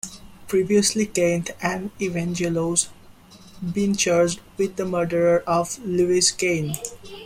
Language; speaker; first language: English; non-native, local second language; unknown